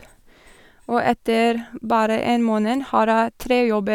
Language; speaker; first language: Norwegian; non-native, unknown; English